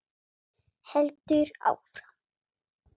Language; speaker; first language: Icelandic; non-native, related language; Swedish